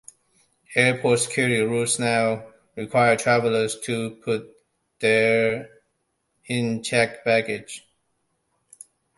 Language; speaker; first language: English; non-native, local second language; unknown